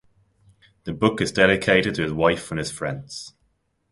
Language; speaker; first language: English; non-native, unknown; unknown